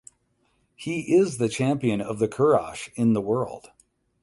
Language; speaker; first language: English; native; English